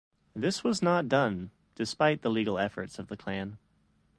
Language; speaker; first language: English; native; English